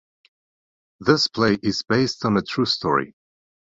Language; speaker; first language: English; non-native, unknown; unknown